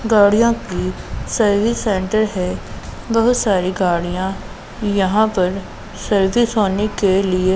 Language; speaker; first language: Hindi; non-native, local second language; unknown